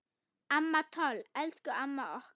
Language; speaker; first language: Icelandic; non-native, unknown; German